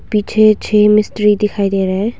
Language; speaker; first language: Hindi; non-native, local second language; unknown